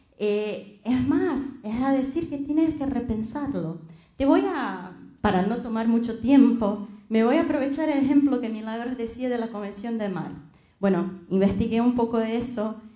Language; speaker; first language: Spanish; non-native, related language; Portuguese